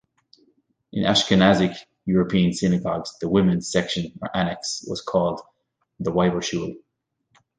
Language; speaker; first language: English; native; English